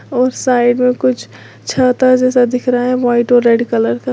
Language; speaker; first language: Hindi; native; Hindi